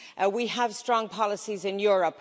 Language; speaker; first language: English; native; English